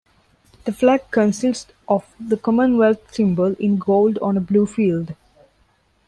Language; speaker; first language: English; non-native, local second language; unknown